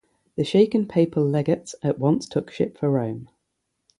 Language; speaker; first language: English; native; English